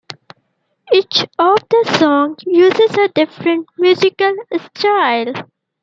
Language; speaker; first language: English; native; English